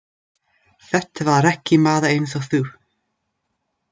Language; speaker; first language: Icelandic; non-native, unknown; English